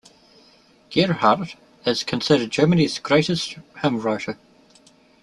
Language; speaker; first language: English; native; English